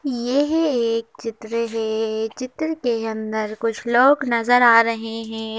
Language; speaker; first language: Hindi; native; Hindi